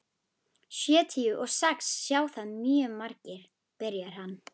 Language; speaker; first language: Icelandic; native; Icelandic